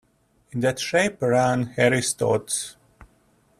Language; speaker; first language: English; native; English